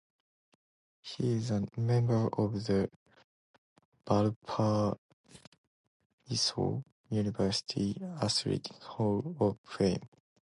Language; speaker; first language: English; non-native, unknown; Japanese